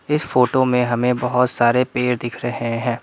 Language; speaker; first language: Hindi; non-native, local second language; Assamese